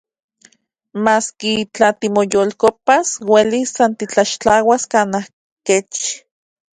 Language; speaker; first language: Central Puebla Nahuatl; native; Central Puebla Nahuatl